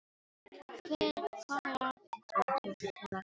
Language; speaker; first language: Icelandic; non-native, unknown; Filipino